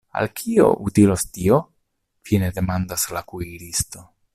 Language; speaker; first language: Esperanto; non-native, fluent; Italian